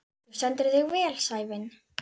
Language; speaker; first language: Icelandic; native; Icelandic